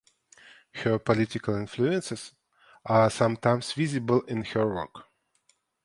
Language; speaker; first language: English; non-native, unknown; Ukrainian